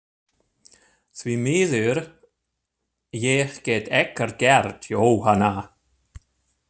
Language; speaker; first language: Icelandic; non-native, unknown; German